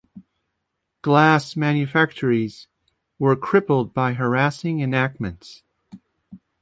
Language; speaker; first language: English; native; English